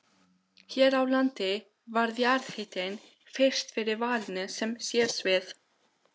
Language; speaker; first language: Icelandic; non-native, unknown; Albanian